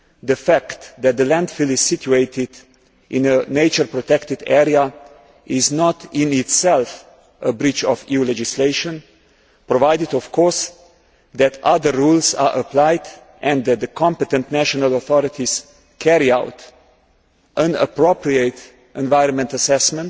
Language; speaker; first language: English; non-native, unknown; Slovenian